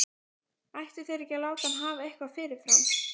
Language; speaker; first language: Icelandic; native; Icelandic